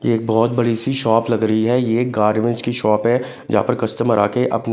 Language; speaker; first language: Hindi; non-native, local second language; Punjabi